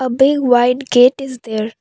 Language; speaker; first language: English; non-native, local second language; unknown